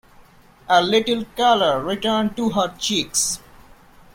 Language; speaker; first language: English; non-native, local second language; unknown